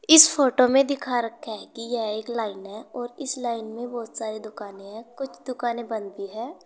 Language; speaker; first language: Hindi; native; Hindi